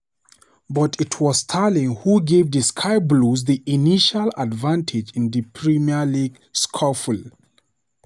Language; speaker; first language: English; non-native, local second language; Hausa